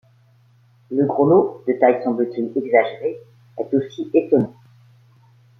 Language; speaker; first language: French; native; French